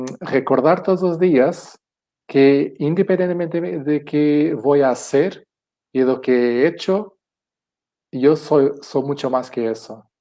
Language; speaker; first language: Spanish; non-native, related language; Portuguese